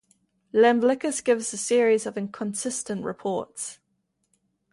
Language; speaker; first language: English; native; English